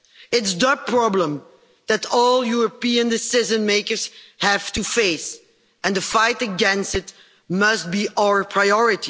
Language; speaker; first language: English; non-native, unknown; Dutch